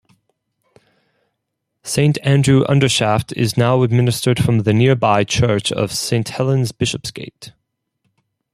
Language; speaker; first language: English; non-native, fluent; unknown